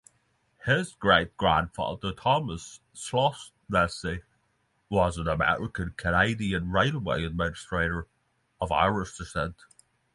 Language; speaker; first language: English; non-native, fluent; Norwegian